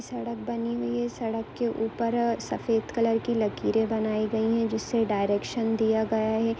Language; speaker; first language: Hindi; non-native, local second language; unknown